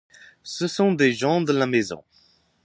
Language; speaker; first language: French; non-native, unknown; English